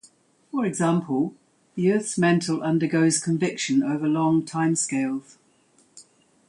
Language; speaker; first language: English; native; English